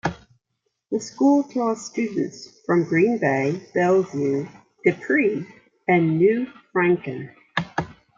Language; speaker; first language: English; native; English